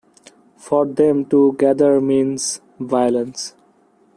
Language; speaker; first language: English; non-native, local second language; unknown